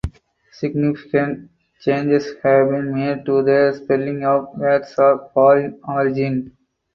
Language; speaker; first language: English; non-native, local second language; Tamil